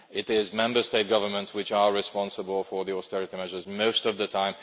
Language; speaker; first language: English; non-native, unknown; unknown